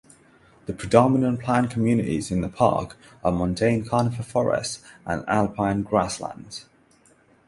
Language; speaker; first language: English; non-native, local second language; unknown